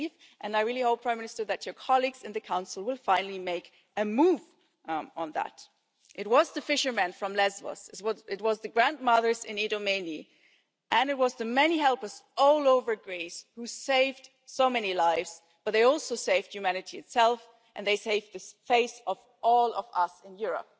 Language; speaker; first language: English; non-native, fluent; German